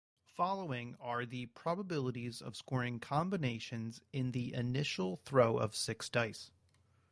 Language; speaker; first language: English; native; English